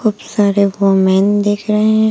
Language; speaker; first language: Hindi; native; Hindi